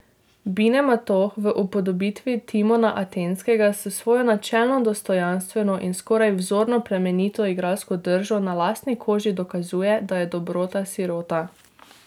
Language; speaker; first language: Slovenian; native; Slovenian